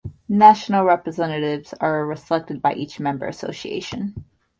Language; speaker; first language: English; native; English